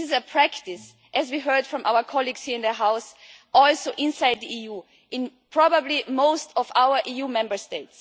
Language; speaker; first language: English; non-native, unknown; German